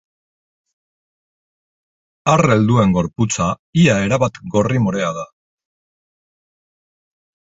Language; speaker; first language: Basque; non-native, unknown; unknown